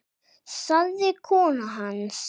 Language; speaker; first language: Icelandic; non-native, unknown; English